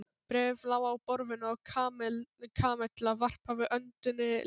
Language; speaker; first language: Icelandic; non-native, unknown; Polish